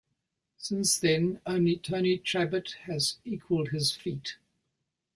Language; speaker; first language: English; native; English